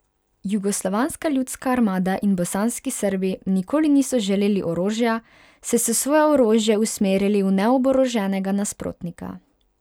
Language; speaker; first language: Slovenian; non-native, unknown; Hungarian